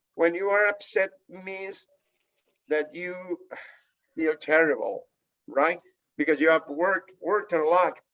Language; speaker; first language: English; non-native, fluent; Spanish